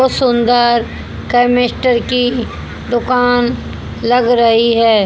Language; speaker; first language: Hindi; native; Hindi